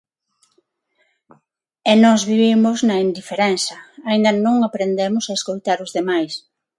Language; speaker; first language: Galician; non-native, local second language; Spanish